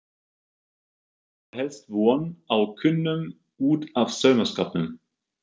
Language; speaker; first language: Icelandic; non-native, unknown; German